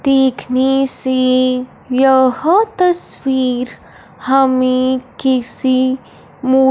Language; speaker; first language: Hindi; non-native, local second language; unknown